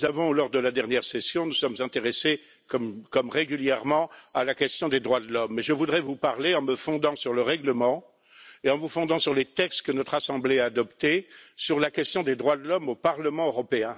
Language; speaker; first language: French; native; French